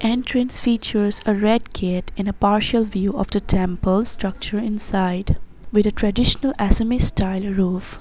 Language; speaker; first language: English; non-native, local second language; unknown